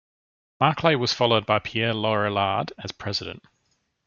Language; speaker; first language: English; native; English